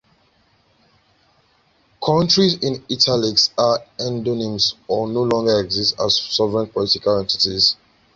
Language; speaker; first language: English; native; English